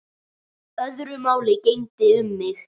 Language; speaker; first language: Icelandic; native; Icelandic